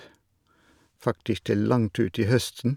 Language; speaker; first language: Norwegian; non-native, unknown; Dutch